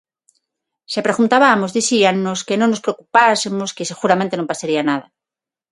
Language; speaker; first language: Galician; non-native, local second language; Spanish